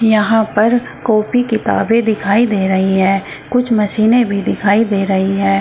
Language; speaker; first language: Hindi; native; Hindi